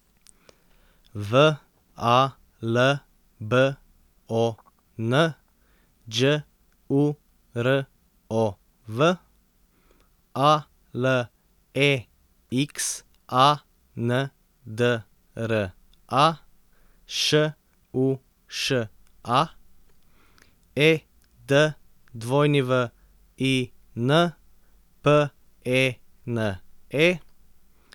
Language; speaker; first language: Slovenian; native; Slovenian